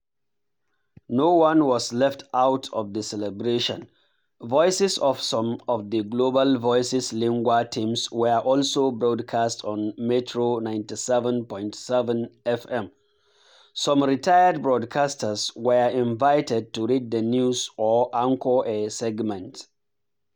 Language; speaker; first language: English; non-native, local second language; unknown